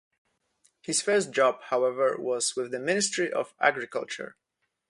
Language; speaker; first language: English; non-native, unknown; Polish